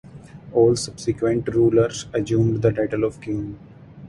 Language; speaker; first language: English; non-native, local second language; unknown